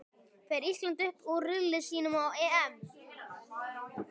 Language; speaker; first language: Icelandic; native; Icelandic